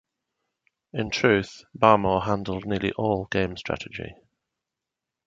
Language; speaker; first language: English; native; English